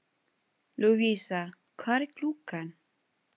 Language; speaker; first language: Icelandic; non-native, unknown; Filipino